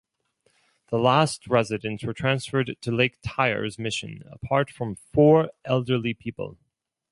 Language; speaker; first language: English; non-native, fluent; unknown